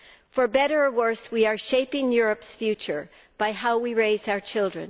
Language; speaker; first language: English; native; English